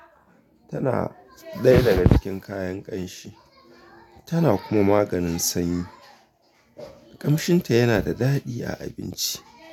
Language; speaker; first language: Hausa; native; Hausa